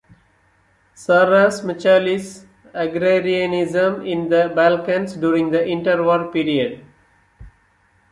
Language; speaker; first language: English; non-native, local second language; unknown